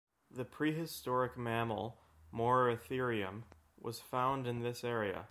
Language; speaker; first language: English; native; English